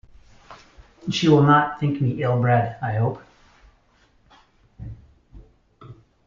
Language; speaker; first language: English; native; English